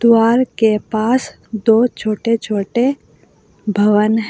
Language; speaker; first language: Hindi; native; Hindi